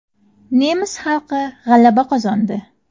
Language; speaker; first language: Uzbek; native; Uzbek